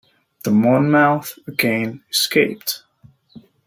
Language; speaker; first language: English; native; English